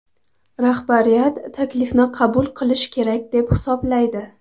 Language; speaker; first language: Uzbek; non-native, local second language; Kara-Kalpak